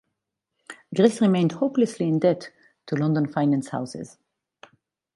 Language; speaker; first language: English; non-native, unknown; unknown